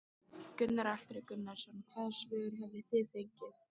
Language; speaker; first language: Icelandic; native; Icelandic